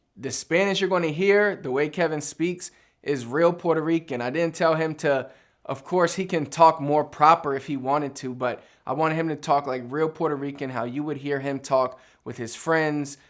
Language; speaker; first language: English; early bilingual, other home language; Spanish